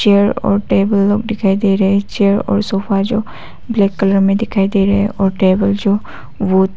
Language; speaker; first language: Hindi; non-native, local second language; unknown